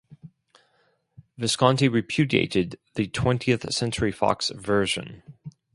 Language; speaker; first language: English; non-native, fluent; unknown